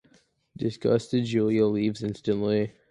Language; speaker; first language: English; native; English